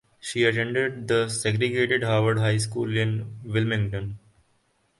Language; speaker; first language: English; non-native, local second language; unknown